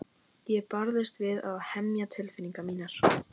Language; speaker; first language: Icelandic; native; Icelandic